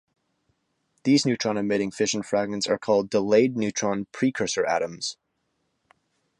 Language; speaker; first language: English; native; English